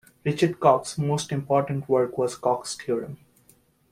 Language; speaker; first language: English; native; English